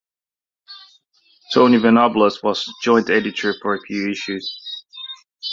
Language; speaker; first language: English; native; English